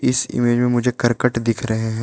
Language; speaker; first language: Hindi; non-native, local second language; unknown